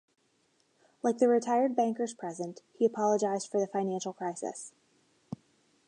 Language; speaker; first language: English; native; English